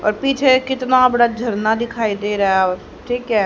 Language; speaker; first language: Hindi; native; Hindi